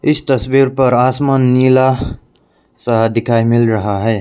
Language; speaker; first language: Hindi; non-native, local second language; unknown